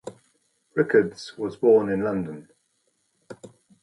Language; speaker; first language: English; native; English